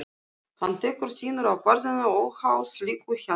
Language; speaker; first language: Icelandic; non-native, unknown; Russian